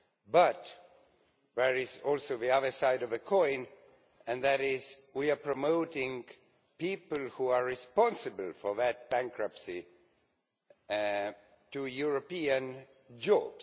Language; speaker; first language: English; non-native, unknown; Estonian